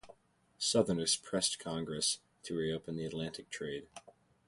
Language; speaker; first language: English; native; English